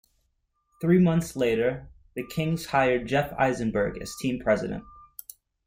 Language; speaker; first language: English; native; English